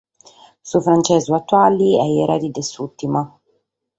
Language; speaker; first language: Sardinian; native; Sardinian